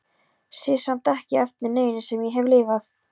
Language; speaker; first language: Icelandic; non-native, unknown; Polish